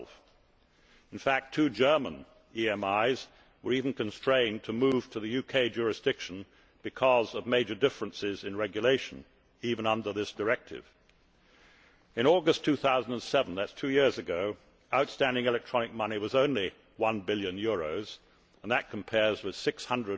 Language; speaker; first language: English; native; English